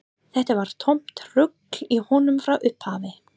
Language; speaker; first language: Icelandic; non-native, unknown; English